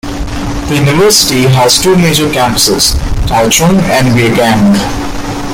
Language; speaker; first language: English; non-native, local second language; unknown